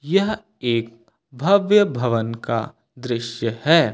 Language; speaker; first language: Hindi; native; Hindi